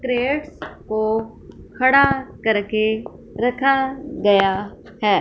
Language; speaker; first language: Hindi; non-native, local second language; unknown